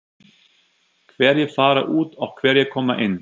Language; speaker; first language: Icelandic; non-native, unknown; German